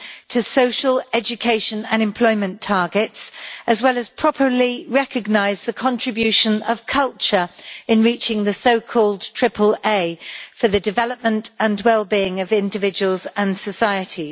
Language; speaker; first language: English; native; English